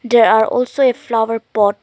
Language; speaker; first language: English; non-native, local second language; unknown